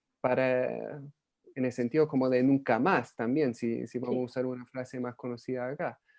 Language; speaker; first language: Spanish; non-native, fluent; English